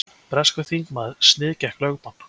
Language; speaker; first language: Icelandic; native; Icelandic